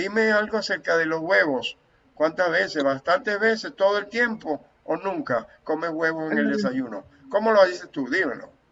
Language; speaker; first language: Spanish; native; Spanish